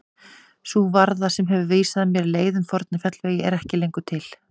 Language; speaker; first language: Icelandic; native; Icelandic